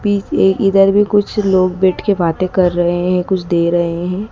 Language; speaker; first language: Hindi; native; Hindi